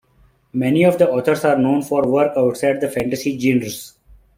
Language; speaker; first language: English; non-native, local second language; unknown